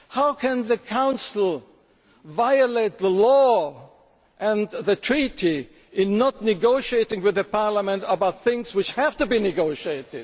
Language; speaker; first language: English; non-native, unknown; German